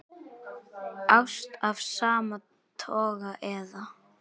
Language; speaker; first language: Icelandic; native; Icelandic